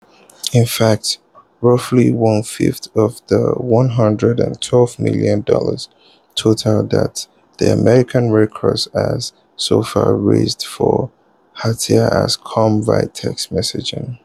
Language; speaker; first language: English; non-native, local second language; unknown